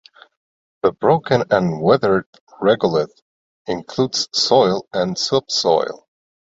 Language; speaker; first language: English; non-native, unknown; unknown